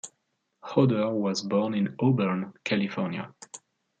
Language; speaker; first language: English; non-native, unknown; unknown